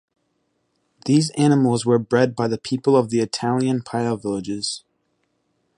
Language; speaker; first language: English; native; English